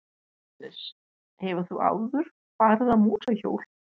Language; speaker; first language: Icelandic; non-native, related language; Danish